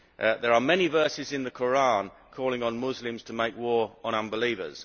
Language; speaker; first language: English; native; English